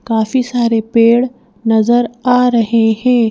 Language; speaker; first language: Hindi; native; Hindi